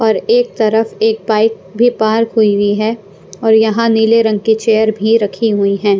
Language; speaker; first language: Hindi; non-native, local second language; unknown